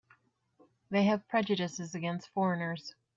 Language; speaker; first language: English; native; English